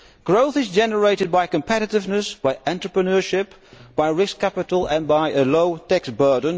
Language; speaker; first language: English; non-native, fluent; Dutch